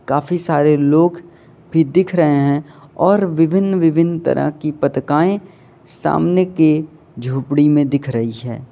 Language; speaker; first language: Hindi; native; Hindi